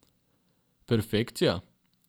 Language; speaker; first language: Slovenian; non-native, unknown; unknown